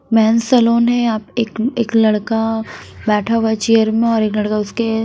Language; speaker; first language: Hindi; non-native, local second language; Punjabi